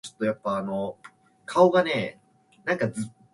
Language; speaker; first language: English; non-native, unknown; Japanese